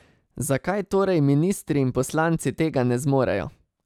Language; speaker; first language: Slovenian; native; Slovenian